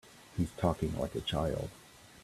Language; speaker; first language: English; native; English